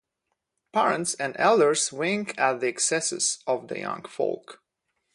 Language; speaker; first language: English; non-native, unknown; Polish